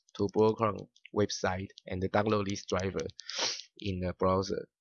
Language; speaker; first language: English; non-native, learner; Chinese